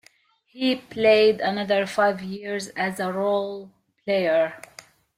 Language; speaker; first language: English; native; English